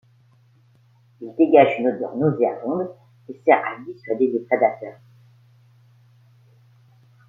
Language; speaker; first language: French; native; French